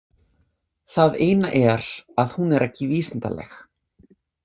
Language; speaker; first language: Icelandic; non-native, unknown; English